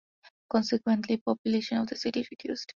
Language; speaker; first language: English; non-native, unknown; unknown